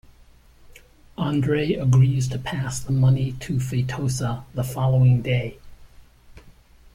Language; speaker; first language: English; native; English